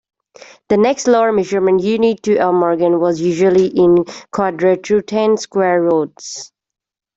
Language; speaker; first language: English; native; English